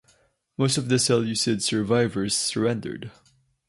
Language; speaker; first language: English; non-native, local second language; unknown